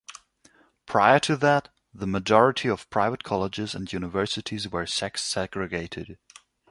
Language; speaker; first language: English; non-native, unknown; German